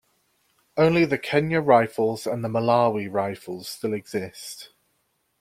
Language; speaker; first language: English; native; English